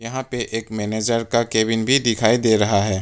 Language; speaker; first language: Hindi; non-native, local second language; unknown